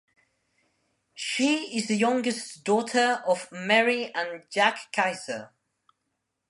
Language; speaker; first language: English; non-native, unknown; Spanish